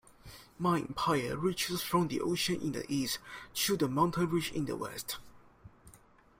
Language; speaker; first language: English; non-native, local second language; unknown